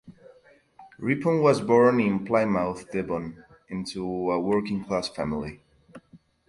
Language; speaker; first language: English; native; English